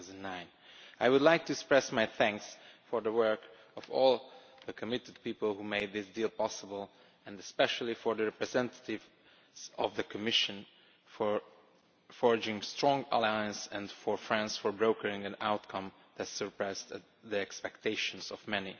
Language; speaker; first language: English; non-native, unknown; Romanian